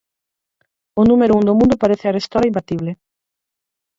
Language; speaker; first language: Galician; native; Galician